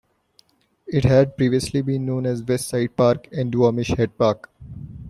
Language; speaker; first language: English; non-native, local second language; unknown